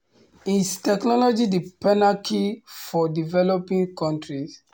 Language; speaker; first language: English; non-native, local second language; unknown